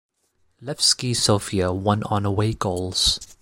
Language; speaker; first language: English; non-native, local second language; Cantonese